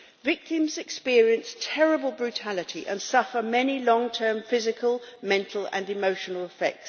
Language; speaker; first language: English; native; English